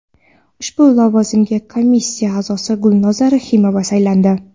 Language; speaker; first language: Uzbek; non-native, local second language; Kara-Kalpak